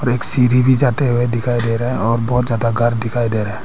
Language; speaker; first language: Hindi; non-native, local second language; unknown